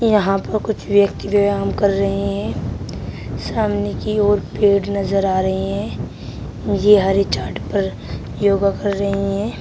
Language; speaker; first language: Hindi; native; Hindi